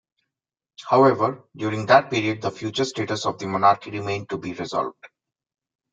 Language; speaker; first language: English; non-native, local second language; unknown